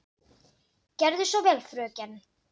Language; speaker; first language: Icelandic; non-native, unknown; Dutch